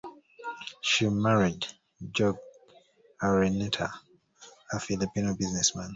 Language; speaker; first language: English; native; English